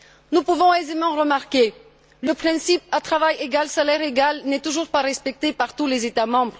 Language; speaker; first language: French; non-native, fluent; Bulgarian